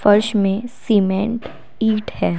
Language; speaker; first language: Hindi; non-native, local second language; Assamese